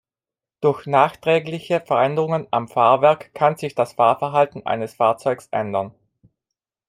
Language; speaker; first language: German; non-native, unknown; Italian